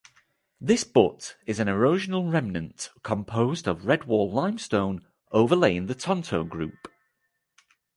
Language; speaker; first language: English; native; English